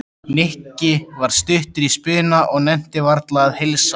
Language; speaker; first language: Icelandic; native; Icelandic